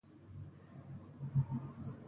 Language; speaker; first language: English; non-native, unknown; Pashto